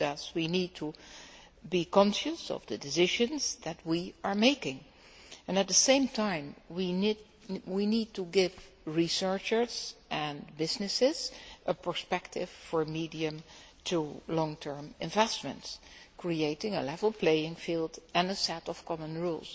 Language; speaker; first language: English; non-native, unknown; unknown